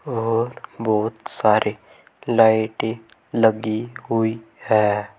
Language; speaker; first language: Hindi; native; Hindi